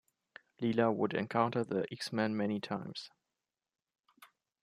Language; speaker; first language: English; non-native, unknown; German